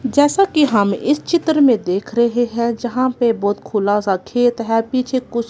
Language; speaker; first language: Hindi; non-native, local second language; Punjabi